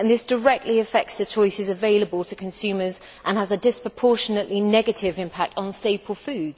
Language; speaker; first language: English; native; English